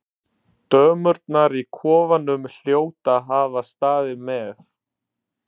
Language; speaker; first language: Icelandic; non-native, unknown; Italian